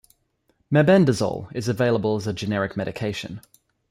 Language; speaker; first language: English; native; English